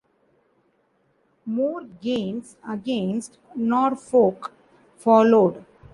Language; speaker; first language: English; non-native, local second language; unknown